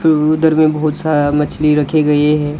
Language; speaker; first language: Hindi; non-native, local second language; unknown